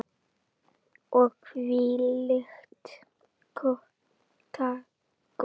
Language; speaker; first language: Icelandic; native; Icelandic